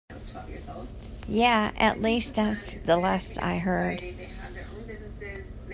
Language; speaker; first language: English; native; English